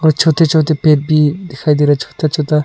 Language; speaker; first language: Hindi; non-native, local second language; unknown